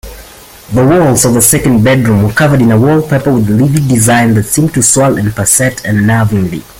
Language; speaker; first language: English; native; English